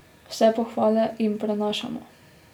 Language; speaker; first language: Slovenian; native; Slovenian